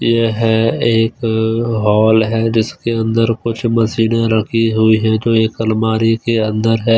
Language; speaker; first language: Hindi; non-native, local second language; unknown